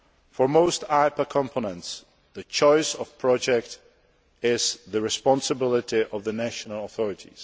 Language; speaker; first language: English; non-native, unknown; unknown